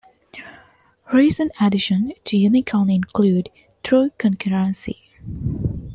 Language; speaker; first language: English; non-native, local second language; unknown